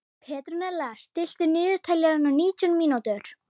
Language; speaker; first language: Icelandic; native; Icelandic